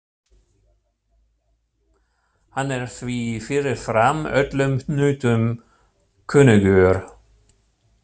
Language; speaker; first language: Icelandic; non-native, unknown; German